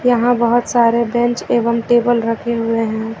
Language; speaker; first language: Hindi; native; Hindi